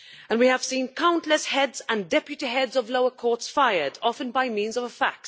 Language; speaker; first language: English; non-native, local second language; Maltese